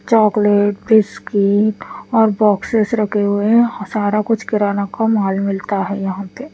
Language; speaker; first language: Hindi; non-native, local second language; Punjabi